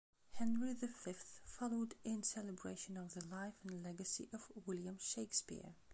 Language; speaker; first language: English; non-native, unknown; Belarusian